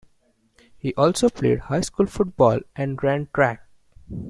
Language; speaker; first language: English; non-native, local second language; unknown